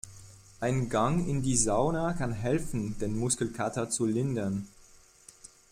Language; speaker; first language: German; non-native, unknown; French